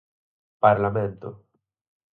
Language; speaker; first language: Galician; native; Galician